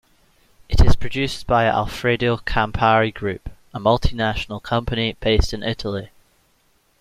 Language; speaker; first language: English; native; English